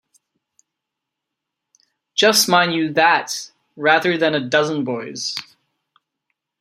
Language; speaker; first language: English; non-native, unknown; Czech